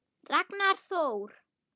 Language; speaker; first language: Icelandic; non-native, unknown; German